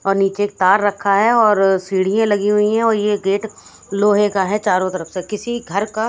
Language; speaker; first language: Hindi; native; Hindi